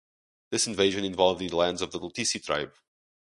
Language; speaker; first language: English; non-native, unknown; Portuguese